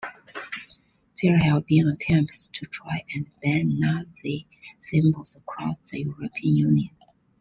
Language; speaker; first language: English; non-native, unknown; Chinese